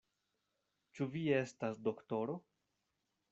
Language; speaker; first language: Esperanto; non-native, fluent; Spanish